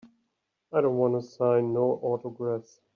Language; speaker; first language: English; native; English